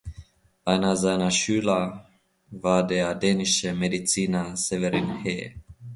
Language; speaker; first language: German; non-native, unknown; Finnish